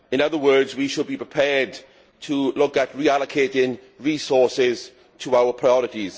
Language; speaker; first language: English; native; English